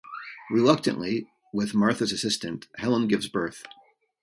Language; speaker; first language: English; native; English